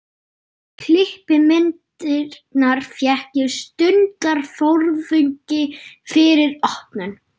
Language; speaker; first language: Icelandic; non-native, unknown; German